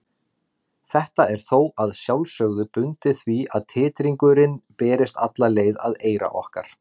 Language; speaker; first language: Icelandic; native; Icelandic